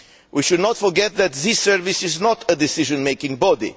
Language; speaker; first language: English; non-native, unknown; Romanian